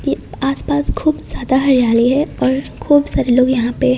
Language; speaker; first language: Hindi; non-native, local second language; Gujarati